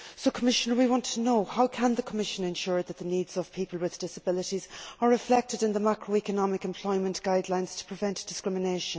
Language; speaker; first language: English; native; English